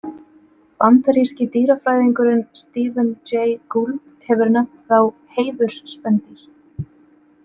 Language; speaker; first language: Icelandic; native; Icelandic